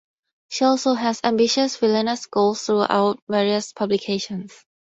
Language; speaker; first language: English; non-native, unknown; Thai